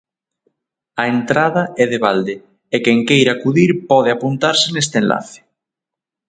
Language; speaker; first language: Galician; native; Galician